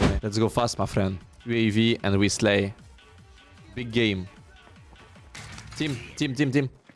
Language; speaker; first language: English; non-native, learner; French